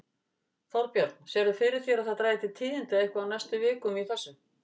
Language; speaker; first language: Icelandic; native; Icelandic